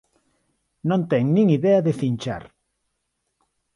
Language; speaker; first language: Galician; non-native, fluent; Spanish